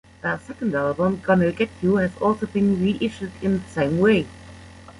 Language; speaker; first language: English; non-native, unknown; German